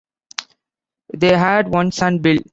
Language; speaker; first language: English; non-native, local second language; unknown